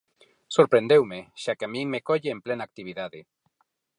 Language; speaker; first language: Galician; non-native, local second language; Spanish